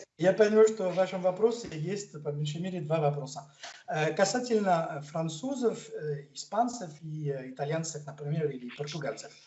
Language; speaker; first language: Russian; non-native, fluent; French